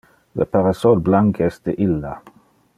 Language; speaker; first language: Interlingua; non-native, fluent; Dutch